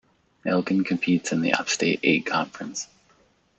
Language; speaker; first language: English; native; English